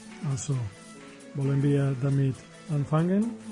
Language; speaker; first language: German; non-native, learner; Spanish